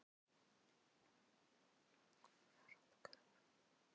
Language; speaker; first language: Icelandic; non-native, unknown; Filipino